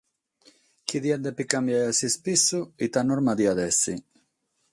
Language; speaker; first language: Sardinian; non-native, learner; Catalan